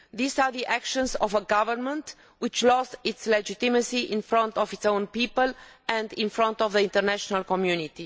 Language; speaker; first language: English; non-native, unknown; Romanian